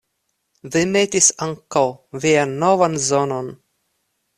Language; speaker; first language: Esperanto; non-native, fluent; Russian